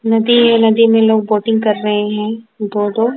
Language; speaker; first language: Hindi; non-native, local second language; Punjabi